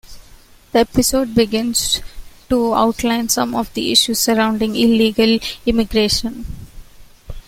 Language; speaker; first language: English; non-native, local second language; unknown